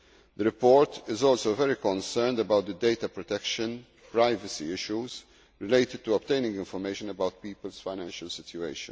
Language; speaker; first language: English; non-native, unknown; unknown